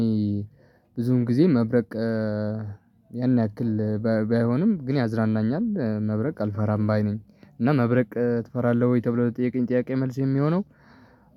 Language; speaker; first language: Amharic; non-native, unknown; Tigrinya